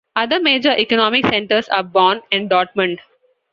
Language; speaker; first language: English; non-native, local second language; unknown